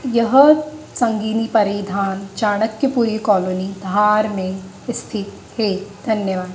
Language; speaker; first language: Hindi; native; Hindi